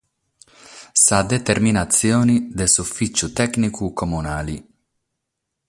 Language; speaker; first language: Sardinian; non-native, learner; Catalan